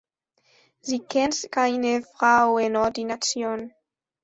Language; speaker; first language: German; non-native, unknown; Spanish